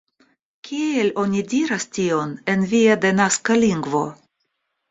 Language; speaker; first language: Esperanto; non-native, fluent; Russian